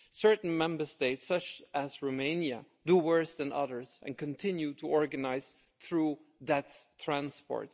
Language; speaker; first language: English; non-native, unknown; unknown